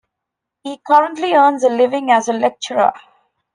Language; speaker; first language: English; non-native, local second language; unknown